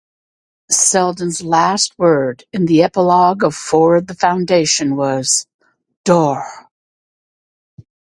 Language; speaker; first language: English; native; English